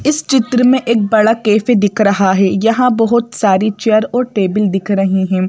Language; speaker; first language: Hindi; native; Hindi